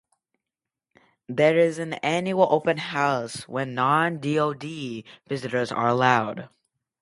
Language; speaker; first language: English; native; English